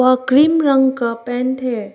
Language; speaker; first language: Hindi; non-native, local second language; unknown